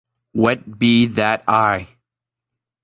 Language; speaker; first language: English; native; English